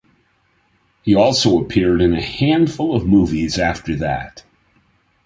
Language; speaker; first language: English; native; English